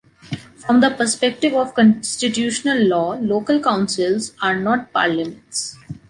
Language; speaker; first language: English; non-native, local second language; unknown